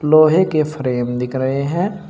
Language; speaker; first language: Hindi; native; Hindi